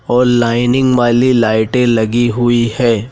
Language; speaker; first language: Hindi; native; Hindi